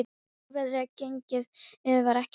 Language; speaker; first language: Icelandic; non-native, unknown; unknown